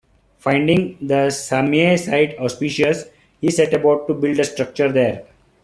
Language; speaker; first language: English; non-native, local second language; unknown